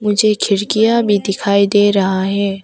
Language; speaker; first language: Hindi; early bilingual, other home language; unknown